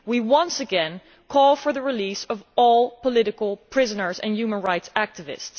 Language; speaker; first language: English; non-native, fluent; Dutch